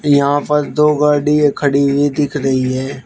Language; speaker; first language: Hindi; native; Hindi